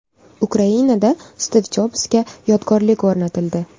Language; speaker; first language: Uzbek; native; Uzbek